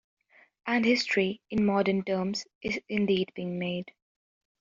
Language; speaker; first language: English; native; English